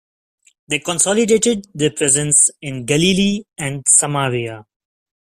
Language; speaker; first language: English; non-native, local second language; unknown